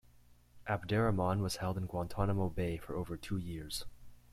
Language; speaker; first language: English; native; English